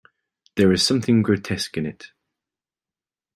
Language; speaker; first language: English; native; English